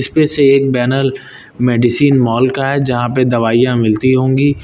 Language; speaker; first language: Hindi; native; Hindi